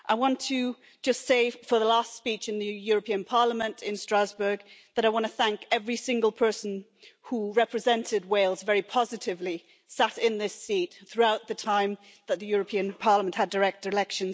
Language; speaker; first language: English; native; English